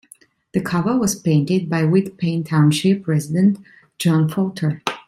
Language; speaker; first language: English; non-native, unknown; Italian